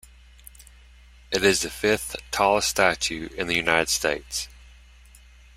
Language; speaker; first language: English; native; English